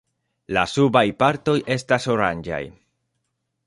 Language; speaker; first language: Esperanto; non-native, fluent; Spanish